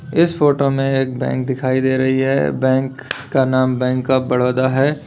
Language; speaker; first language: Hindi; native; Hindi